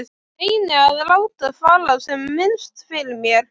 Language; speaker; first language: Icelandic; native; Icelandic